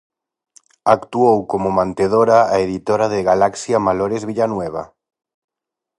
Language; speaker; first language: Galician; native; Galician